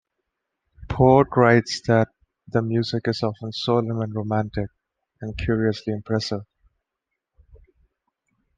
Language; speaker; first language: English; non-native, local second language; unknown